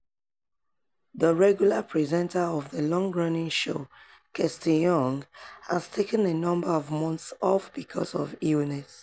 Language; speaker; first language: English; non-native, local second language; Yoruba